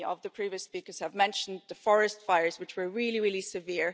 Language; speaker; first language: English; non-native, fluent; German